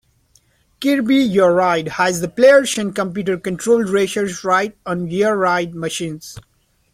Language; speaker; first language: English; non-native, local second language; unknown